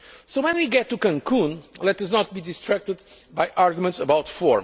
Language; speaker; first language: English; non-native, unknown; Portuguese